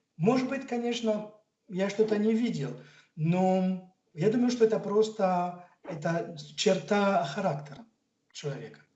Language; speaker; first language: Russian; non-native, fluent; French